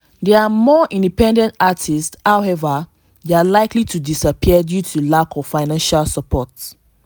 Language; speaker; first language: English; non-native, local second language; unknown